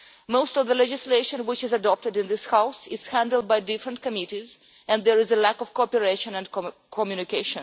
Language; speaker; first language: English; non-native, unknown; Russian